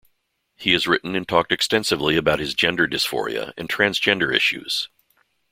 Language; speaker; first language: English; native; English